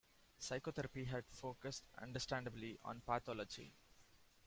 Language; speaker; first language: English; non-native, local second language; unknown